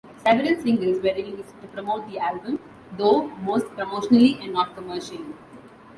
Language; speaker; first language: English; non-native, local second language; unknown